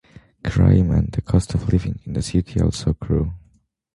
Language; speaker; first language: English; non-native, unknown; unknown